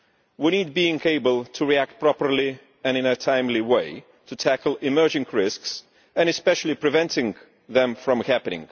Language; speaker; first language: English; non-native, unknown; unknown